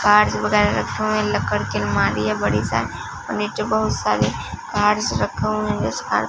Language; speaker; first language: Hindi; non-native, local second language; Punjabi